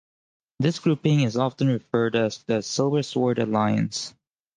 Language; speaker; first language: English; native; English